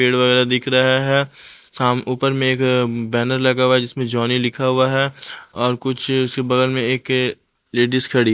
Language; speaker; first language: Hindi; non-native, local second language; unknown